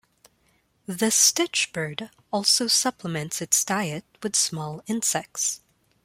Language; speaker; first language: English; non-native, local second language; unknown